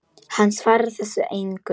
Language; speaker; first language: Icelandic; non-native, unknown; Polish